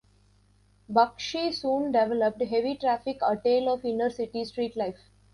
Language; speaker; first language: English; non-native, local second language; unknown